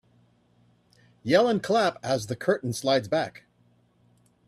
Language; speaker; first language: English; native; English